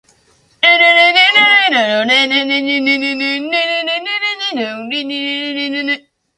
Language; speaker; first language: English; non-native, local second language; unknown